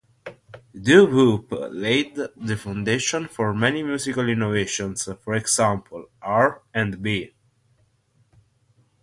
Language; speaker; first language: English; non-native, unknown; Italian